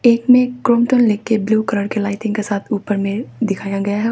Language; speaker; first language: Hindi; non-native, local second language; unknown